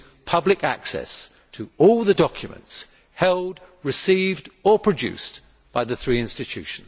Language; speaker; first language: English; native; English